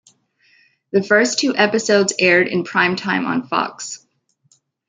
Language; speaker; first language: English; native; English